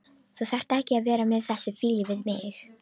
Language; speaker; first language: Icelandic; non-native, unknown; Romanian